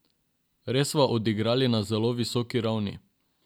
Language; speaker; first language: Slovenian; non-native, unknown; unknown